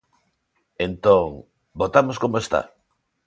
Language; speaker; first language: Galician; non-native, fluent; Spanish